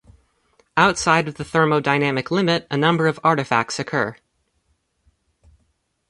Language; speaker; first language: English; native; English